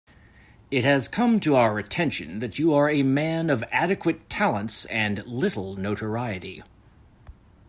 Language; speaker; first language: English; native; English